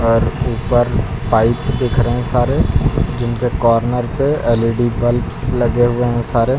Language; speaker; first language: Hindi; native; Hindi